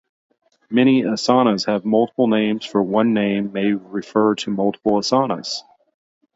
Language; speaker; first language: English; native; English